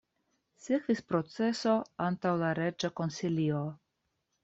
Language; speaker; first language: Esperanto; non-native, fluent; Russian